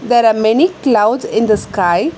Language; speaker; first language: English; non-native, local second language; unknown